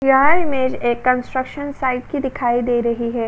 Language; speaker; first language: Hindi; native; Hindi